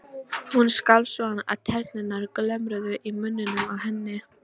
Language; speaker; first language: Icelandic; non-native, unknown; Polish